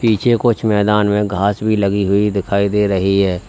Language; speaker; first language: Hindi; native; Hindi